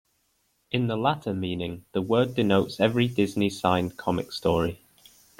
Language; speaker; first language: English; native; English